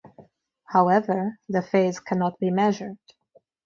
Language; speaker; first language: English; non-native, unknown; Russian